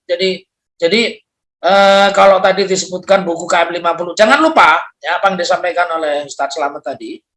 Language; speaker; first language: Indonesian; non-native, local second language; Javanese